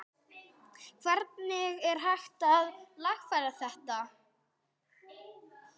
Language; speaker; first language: Icelandic; non-native, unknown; English